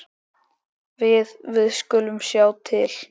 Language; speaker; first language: Icelandic; native; Icelandic